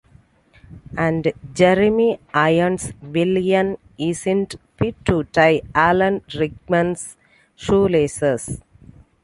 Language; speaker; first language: English; non-native, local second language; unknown